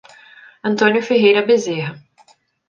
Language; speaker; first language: Portuguese; native; Portuguese